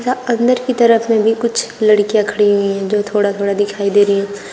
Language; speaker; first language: Hindi; native; Hindi